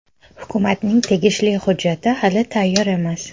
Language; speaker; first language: Uzbek; non-native, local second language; Tajik